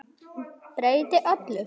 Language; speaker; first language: Icelandic; native; Icelandic